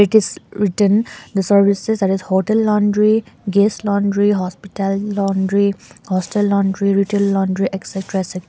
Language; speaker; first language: English; non-native, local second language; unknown